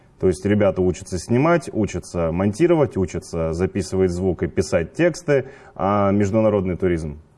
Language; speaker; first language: Russian; native; Russian